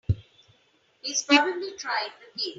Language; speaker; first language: English; non-native, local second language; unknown